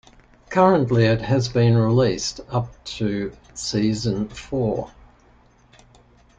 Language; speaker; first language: English; native; English